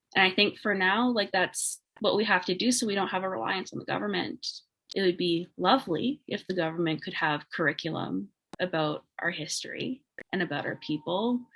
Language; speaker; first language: English; native; English